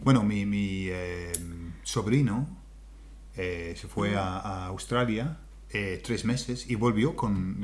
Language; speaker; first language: Spanish; non-native, fluent; English